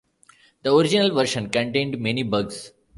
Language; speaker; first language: English; non-native, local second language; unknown